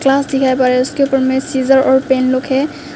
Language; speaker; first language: Hindi; non-native, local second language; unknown